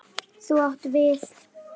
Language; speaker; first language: Icelandic; native; Icelandic